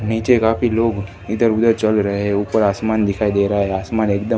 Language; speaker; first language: Hindi; non-native, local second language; Gujarati